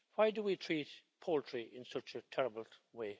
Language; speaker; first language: English; native; English